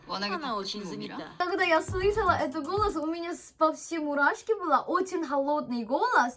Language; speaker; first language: Russian; non-native, fluent; Korean